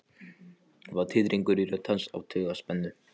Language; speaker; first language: Icelandic; non-native, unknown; Polish